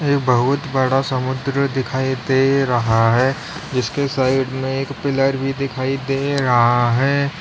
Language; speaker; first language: Hindi; native; Hindi